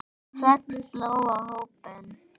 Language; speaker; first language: Icelandic; native; Icelandic